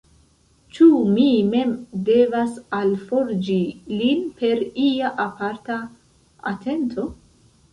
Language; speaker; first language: Esperanto; non-native, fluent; Central Kurdish